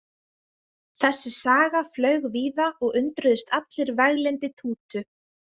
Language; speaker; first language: Icelandic; native; Icelandic